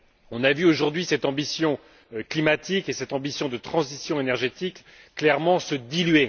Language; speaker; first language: French; native; French